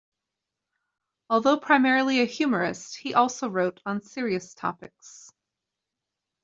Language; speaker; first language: English; native; English